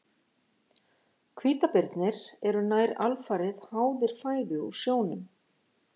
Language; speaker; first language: Icelandic; native; Icelandic